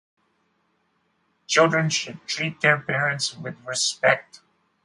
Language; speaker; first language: English; native; English